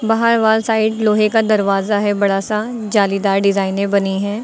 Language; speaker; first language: Hindi; native; Hindi